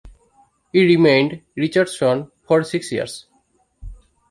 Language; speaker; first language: English; non-native, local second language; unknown